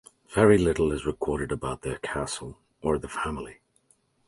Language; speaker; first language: English; native; English